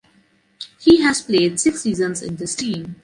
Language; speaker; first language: English; non-native, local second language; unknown